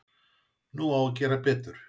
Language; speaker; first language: Icelandic; native; Icelandic